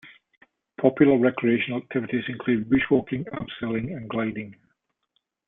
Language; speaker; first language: English; native; English